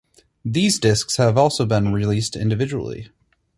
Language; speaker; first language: English; native; English